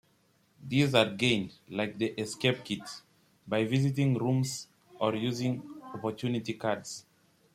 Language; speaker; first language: English; native; English